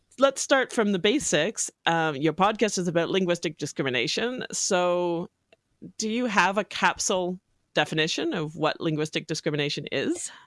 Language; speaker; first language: English; native; English